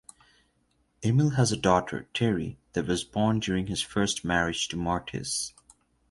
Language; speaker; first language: English; non-native, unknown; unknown